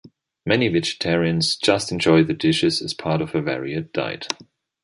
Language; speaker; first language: English; non-native, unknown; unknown